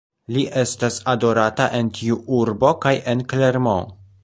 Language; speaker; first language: Esperanto; non-native, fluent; Polish